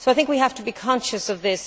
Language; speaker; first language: English; native; English